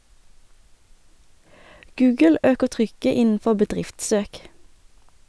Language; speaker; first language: Norwegian; native; Norwegian